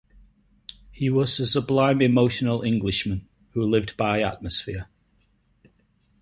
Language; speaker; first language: English; native; English